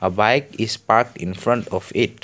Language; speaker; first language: English; non-native, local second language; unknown